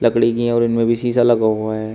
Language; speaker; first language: Hindi; native; Hindi